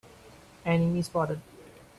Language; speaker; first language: English; non-native, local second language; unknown